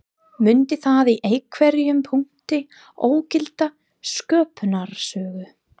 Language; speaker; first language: Icelandic; non-native, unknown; English